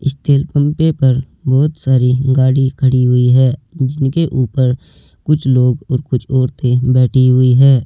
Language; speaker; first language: Hindi; native; Hindi